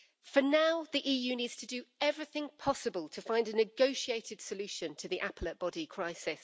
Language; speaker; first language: English; native; English